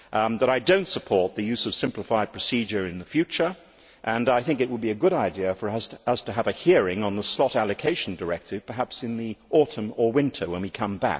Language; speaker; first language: English; native; English